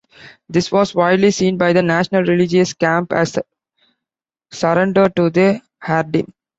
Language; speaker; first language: English; non-native, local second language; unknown